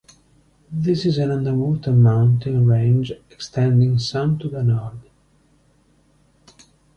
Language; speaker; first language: English; non-native, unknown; Italian